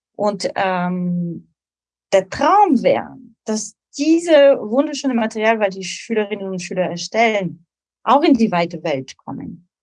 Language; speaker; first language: German; non-native, fluent; French